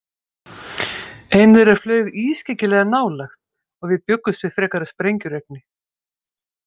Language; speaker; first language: Icelandic; native; Icelandic